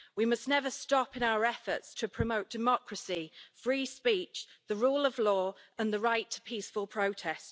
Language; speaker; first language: English; native; English